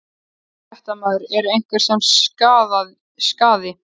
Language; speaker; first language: Icelandic; native; Icelandic